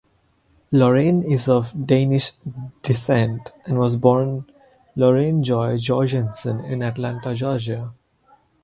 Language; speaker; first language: English; non-native, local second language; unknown